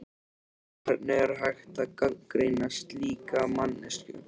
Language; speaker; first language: Icelandic; native; Icelandic